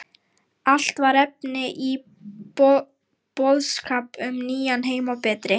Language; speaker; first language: Icelandic; non-native, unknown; Lithuanian